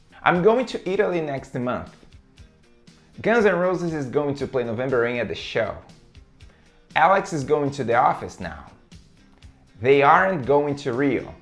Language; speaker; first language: English; non-native, fluent; Portuguese